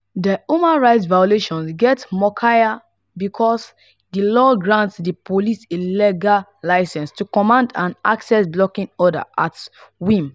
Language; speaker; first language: English; non-native, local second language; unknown